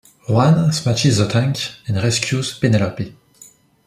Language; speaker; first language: English; non-native, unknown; French